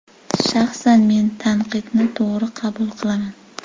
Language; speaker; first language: Uzbek; native; Uzbek